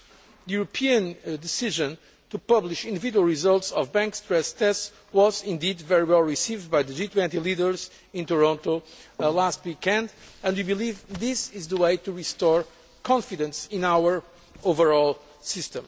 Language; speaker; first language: English; non-native, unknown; Portuguese